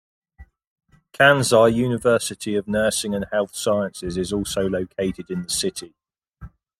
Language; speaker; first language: English; native; English